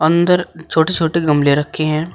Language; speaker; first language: Hindi; native; Hindi